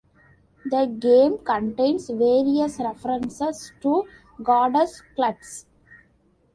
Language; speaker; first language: English; non-native, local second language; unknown